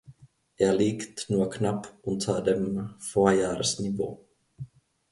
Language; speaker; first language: German; non-native, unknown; Finnish